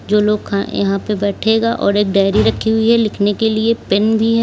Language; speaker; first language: Hindi; native; Hindi